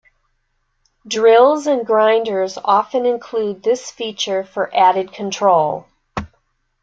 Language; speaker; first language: English; native; English